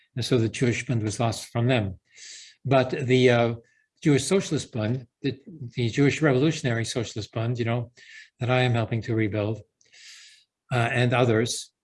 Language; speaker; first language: English; early bilingual, other home language; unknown